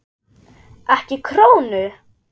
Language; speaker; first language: Icelandic; non-native, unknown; German